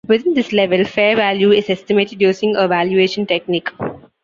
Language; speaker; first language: English; non-native, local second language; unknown